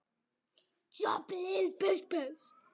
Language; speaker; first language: Icelandic; native; Icelandic